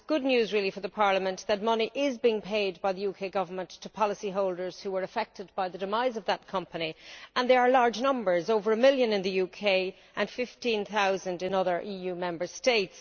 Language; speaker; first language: English; native; English